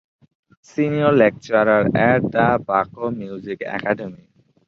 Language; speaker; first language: English; non-native, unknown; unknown